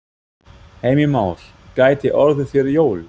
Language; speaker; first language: Icelandic; non-native, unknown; German